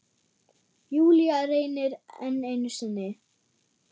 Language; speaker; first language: Icelandic; non-native, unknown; German